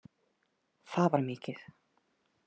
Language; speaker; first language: Icelandic; native; Icelandic